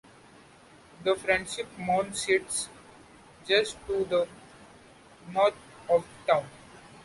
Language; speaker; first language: English; non-native, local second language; Marathi